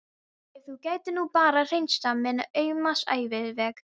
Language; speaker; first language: Icelandic; non-native, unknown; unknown